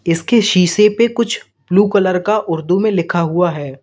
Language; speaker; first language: Hindi; native; Hindi